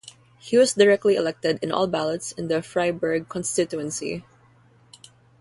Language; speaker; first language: English; non-native, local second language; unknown